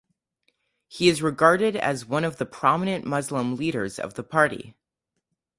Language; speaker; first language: English; native; English